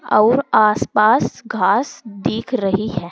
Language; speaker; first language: Hindi; native; Hindi